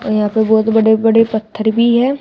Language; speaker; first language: Hindi; native; Hindi